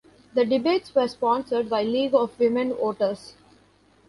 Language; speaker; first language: English; non-native, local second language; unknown